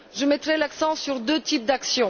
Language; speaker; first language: French; non-native, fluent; Bulgarian